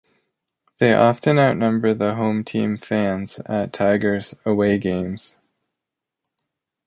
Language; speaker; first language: English; native; English